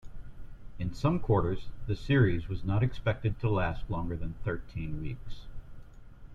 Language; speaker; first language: English; native; English